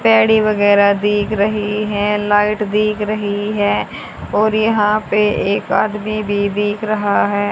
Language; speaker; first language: Hindi; native; Hindi